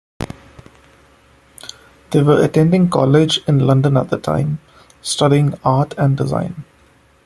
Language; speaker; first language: English; non-native, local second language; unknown